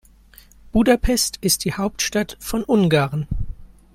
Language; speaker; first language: German; native; German